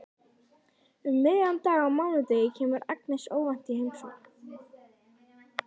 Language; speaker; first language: Icelandic; native; Icelandic